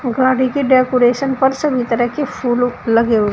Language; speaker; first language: Hindi; native; Hindi